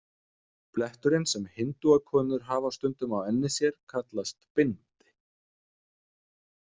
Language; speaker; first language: Icelandic; non-native, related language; Danish